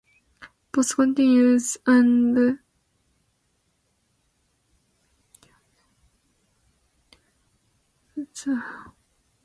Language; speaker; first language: English; non-native, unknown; Japanese